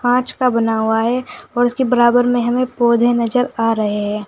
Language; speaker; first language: Hindi; native; Hindi